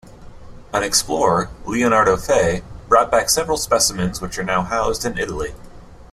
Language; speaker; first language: English; native; English